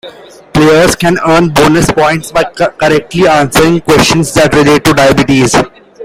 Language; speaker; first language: English; non-native, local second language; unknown